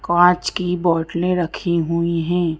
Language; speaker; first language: Hindi; native; Hindi